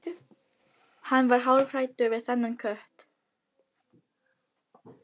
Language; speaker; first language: Icelandic; non-native, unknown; Filipino